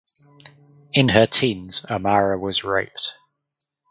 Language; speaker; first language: English; native; English